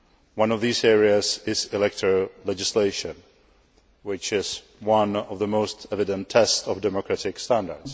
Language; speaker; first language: English; non-native, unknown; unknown